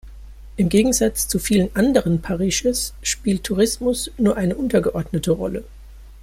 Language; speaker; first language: German; native; German